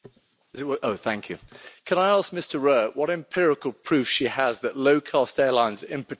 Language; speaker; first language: English; native; English